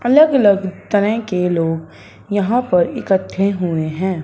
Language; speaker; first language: Hindi; non-native, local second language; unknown